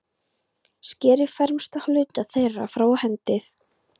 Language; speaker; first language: Icelandic; non-native, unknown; Polish